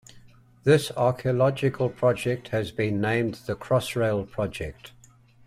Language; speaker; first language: English; native; English